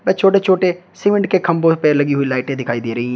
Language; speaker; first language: Hindi; native; Hindi